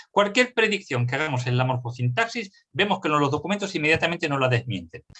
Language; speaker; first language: Spanish; native; Spanish